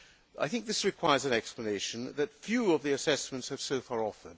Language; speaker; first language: English; non-native, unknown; Hungarian